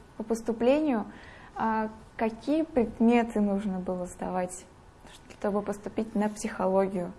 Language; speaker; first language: Russian; native; Russian